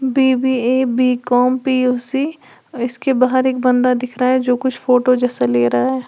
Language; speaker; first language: Hindi; native; Hindi